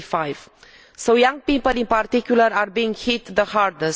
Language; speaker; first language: English; non-native, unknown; Romanian